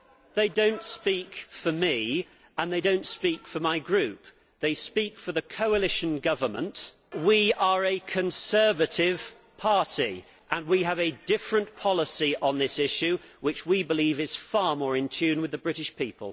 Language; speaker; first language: English; native; English